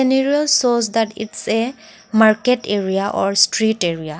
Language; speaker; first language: English; non-native, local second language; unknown